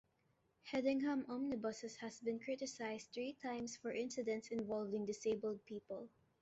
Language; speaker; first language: English; non-native, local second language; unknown